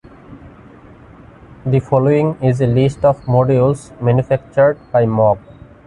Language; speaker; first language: English; non-native, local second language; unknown